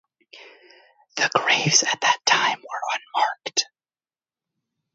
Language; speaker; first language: English; native; English